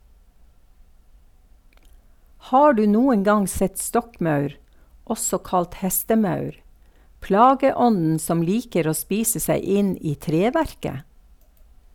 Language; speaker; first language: Norwegian; native; Norwegian